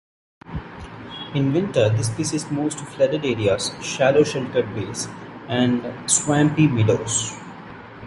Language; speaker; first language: English; non-native, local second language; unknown